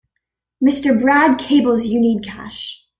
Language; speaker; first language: English; native; English